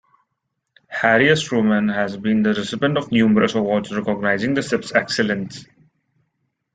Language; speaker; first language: English; non-native, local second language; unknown